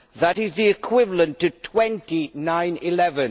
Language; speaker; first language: English; native; English